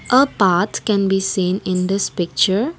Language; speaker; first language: English; non-native, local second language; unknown